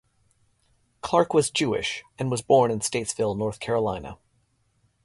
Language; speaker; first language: English; native; English